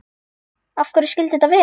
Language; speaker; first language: Icelandic; native; Icelandic